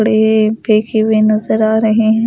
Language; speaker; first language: Hindi; native; Hindi